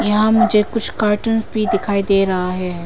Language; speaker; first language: Hindi; non-native, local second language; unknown